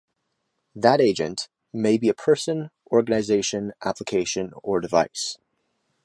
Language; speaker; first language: English; native; English